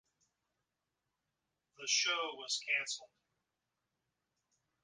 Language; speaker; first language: English; native; English